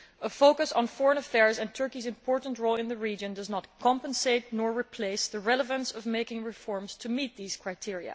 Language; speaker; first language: English; non-native, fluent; Dutch